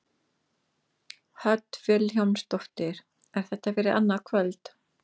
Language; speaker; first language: Icelandic; non-native, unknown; English